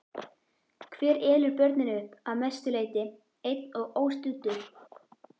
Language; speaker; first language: Icelandic; native; Icelandic